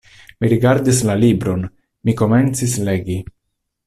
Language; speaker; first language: Esperanto; non-native, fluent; Italian